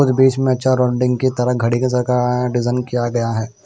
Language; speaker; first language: Hindi; non-native, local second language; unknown